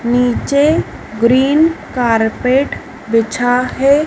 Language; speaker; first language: Hindi; native; Hindi